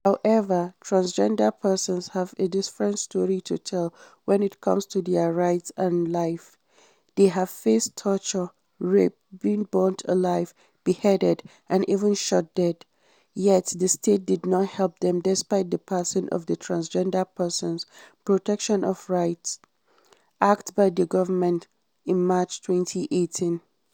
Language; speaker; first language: English; non-native, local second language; Hausa